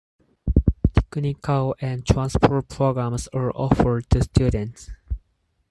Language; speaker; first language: English; non-native, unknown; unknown